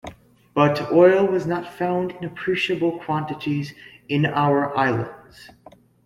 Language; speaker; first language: English; native; English